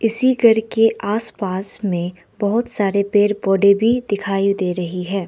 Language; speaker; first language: Hindi; non-native, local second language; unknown